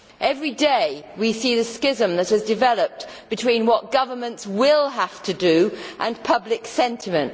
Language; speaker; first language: English; native; English